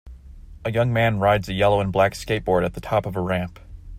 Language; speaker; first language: English; native; English